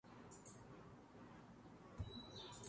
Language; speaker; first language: English; native; English